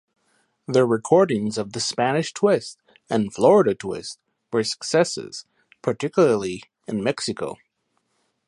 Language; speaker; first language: English; native; English